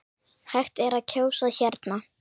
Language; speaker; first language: Icelandic; native; Icelandic